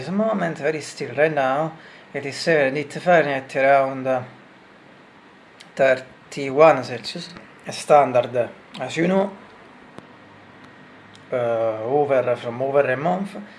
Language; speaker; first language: English; non-native, learner; Italian